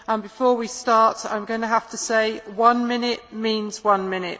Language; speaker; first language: English; native; English